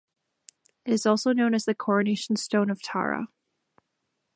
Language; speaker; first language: English; non-native, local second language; French